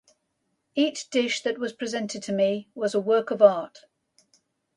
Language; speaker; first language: English; native; English